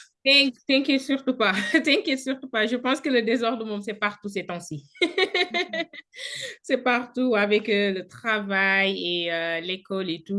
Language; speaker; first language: French; non-native, local second language; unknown